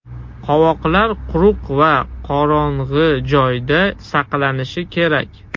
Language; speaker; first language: Uzbek; non-native, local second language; Russian